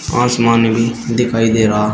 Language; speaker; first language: Hindi; native; Hindi